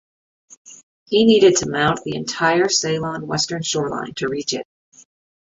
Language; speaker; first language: English; native; English